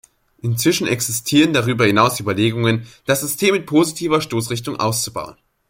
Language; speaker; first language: German; native; German